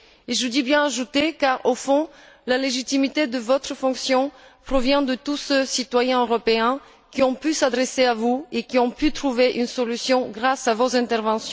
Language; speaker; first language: French; non-native, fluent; Bulgarian